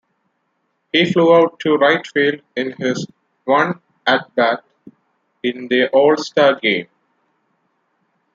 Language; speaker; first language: English; non-native, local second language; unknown